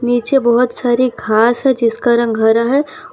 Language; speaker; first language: Hindi; non-native, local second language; Gujarati